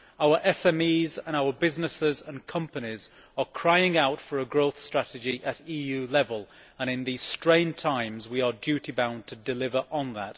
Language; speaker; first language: English; native; English